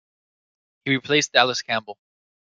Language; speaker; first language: English; native; English